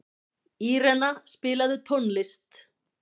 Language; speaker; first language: Icelandic; native; Icelandic